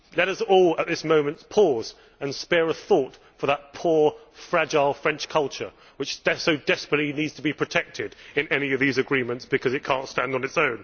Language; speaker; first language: English; native; English